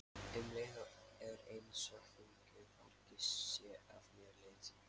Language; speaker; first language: Icelandic; non-native, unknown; Lithuanian